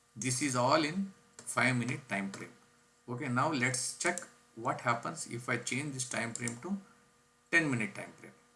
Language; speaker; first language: English; non-native, local second language; Kannada